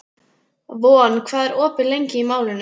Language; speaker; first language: Icelandic; native; Icelandic